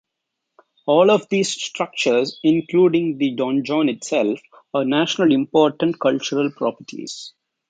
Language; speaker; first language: English; non-native, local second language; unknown